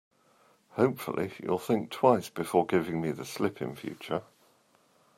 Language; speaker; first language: English; native; English